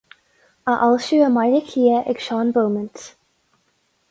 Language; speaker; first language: Irish; non-native, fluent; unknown